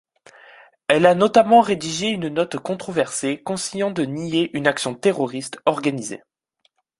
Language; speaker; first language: French; native; French